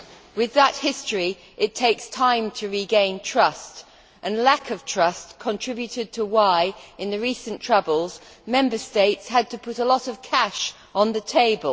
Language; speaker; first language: English; native; English